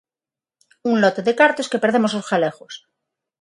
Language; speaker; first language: Galician; non-native, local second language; Spanish